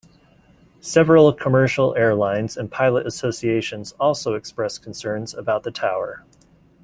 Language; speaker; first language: English; native; English